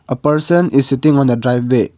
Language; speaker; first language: English; non-native, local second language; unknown